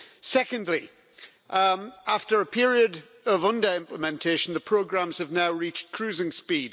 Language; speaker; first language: English; native; English